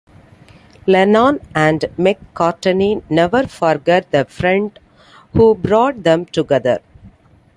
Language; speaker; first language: English; non-native, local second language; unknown